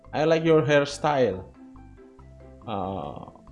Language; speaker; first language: English; non-native, learner; Indonesian